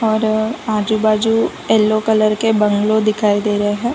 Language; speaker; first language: Hindi; non-native, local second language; Gujarati